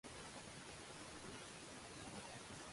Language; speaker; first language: English; non-native, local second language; Swahili